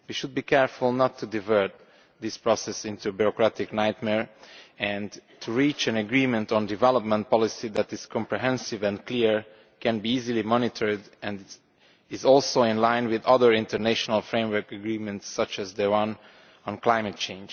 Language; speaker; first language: English; non-native, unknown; Romanian